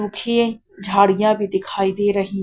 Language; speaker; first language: Hindi; non-native, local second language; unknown